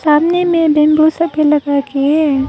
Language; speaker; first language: Hindi; non-native, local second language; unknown